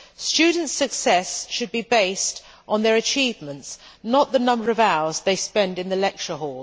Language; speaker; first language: English; native; English